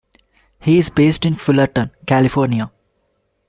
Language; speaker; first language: English; non-native, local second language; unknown